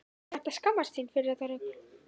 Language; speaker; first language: Icelandic; native; Icelandic